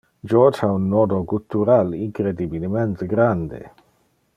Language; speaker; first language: Interlingua; non-native, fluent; Dutch